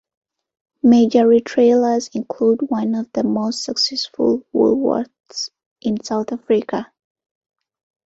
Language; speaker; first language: English; non-native, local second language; Ganda